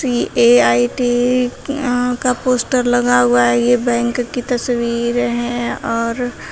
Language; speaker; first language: Hindi; native; Hindi